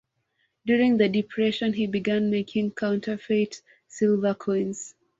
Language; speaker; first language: English; non-native, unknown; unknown